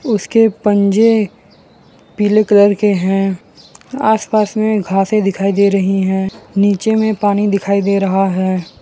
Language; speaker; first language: Hindi; non-native, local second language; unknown